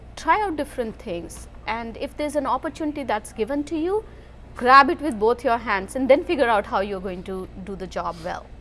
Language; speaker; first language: English; non-native, local second language; Hindi